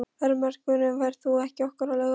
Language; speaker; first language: Icelandic; non-native, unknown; Polish